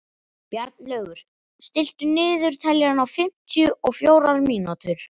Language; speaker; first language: Icelandic; native; Icelandic